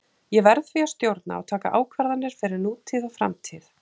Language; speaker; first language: Icelandic; native; Icelandic